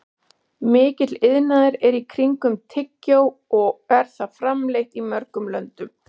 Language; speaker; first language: Icelandic; native; Icelandic